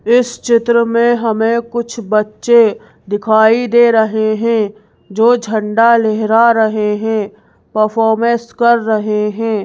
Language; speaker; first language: Hindi; native; Hindi